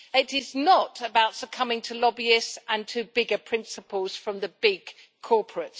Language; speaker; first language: English; native; English